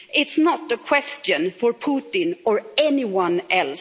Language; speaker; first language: English; non-native, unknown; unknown